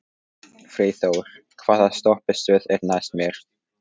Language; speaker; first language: Icelandic; non-native, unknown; Polish